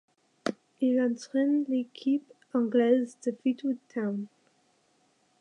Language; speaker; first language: French; non-native, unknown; English